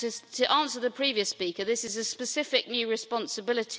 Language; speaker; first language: English; native; English